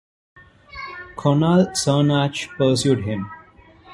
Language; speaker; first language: English; non-native, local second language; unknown